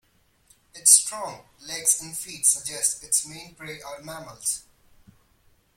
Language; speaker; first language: English; non-native, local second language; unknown